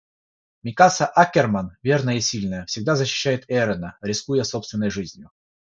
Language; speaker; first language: Russian; non-native, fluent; Georgian